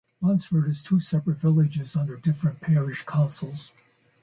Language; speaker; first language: English; native; English